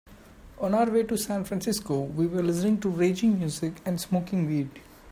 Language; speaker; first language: English; non-native, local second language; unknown